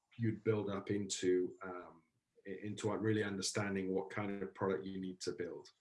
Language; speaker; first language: English; native; English